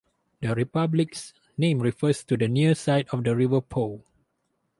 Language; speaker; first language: English; non-native, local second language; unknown